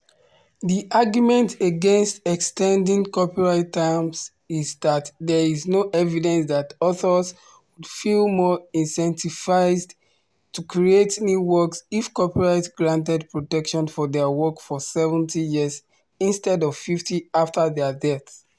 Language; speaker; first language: English; non-native, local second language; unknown